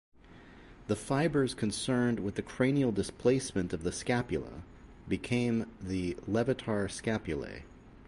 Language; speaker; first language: English; native; English